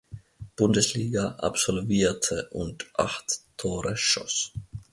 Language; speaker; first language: German; non-native, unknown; Finnish